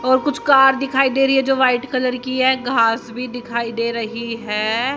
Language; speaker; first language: Hindi; native; Hindi